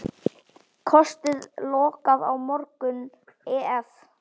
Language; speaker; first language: Icelandic; native; Icelandic